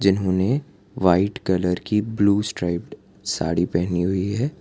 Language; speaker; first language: Hindi; non-native, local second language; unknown